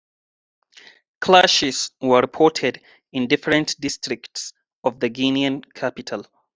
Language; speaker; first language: English; non-native, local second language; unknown